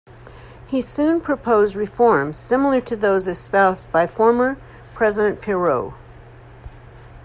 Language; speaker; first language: English; native; English